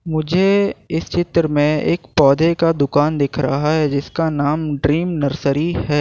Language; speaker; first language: Hindi; non-native, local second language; Gujarati